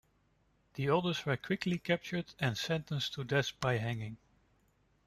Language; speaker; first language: English; non-native, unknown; Dutch